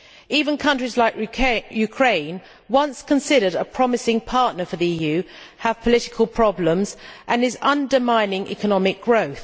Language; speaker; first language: English; native; English